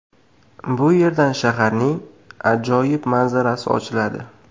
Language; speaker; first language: Uzbek; native; Uzbek